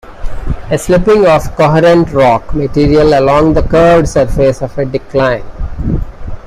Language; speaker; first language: English; non-native, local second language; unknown